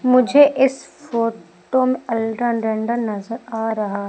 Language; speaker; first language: Hindi; native; Hindi